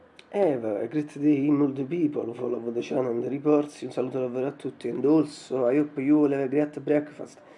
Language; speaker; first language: English; non-native, fluent; Italian